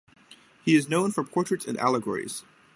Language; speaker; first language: English; native; English